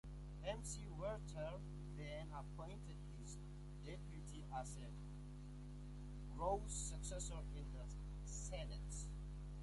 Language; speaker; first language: English; native; English